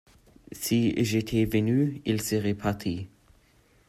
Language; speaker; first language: French; non-native, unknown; German